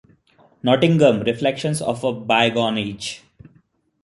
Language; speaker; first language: English; non-native, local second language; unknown